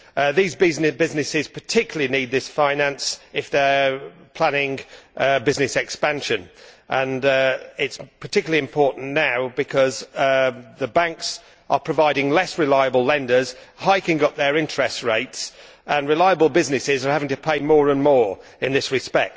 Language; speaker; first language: English; native; English